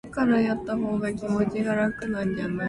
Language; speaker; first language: English; non-native, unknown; Japanese